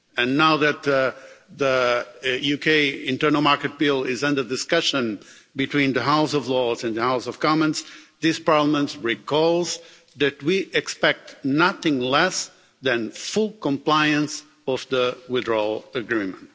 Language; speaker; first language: English; non-native, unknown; Portuguese